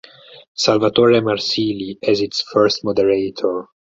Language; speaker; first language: English; non-native, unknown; Italian